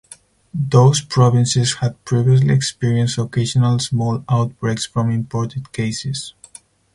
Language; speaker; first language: English; non-native, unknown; Spanish